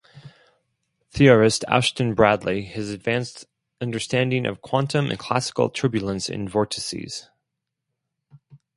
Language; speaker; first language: English; non-native, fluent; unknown